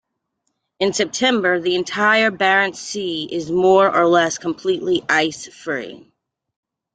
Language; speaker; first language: English; native; English